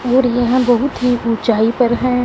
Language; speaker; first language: Hindi; non-native, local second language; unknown